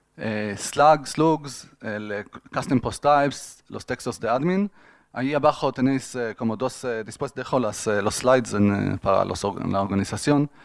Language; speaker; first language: Spanish; non-native, fluent; Hebrew